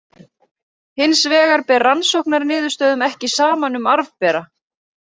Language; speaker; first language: Icelandic; native; Icelandic